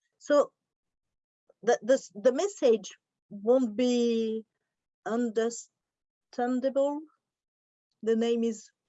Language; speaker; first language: English; non-native, learner; French